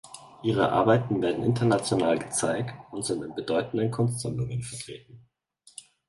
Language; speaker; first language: German; native; German